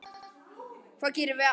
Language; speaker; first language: Icelandic; native; Icelandic